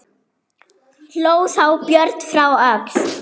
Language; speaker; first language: Icelandic; non-native, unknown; German